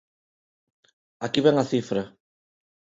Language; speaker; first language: Galician; non-native, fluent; Spanish